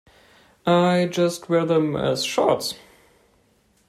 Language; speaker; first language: English; non-native, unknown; German